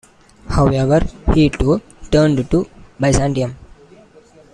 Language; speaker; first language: English; non-native, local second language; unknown